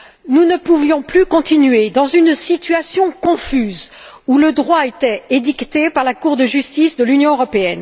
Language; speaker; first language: French; native; French